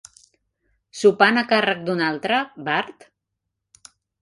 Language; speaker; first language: Catalan; native; Catalan